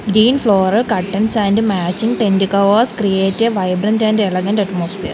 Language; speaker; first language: English; non-native, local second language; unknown